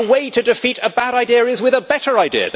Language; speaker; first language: English; native; English